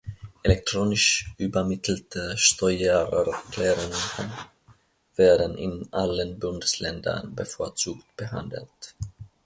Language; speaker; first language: German; non-native, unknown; Finnish